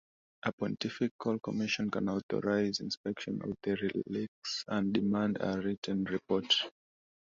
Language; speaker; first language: English; non-native, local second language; Swahili